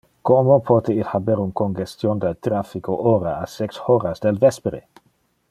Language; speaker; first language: Interlingua; non-native, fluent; Dutch